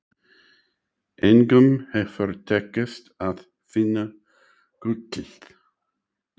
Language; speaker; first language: Icelandic; non-native, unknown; English